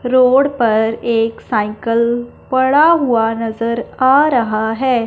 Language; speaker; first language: Hindi; non-native, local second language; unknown